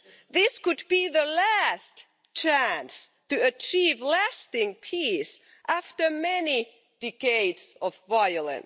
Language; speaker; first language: English; non-native, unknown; Finnish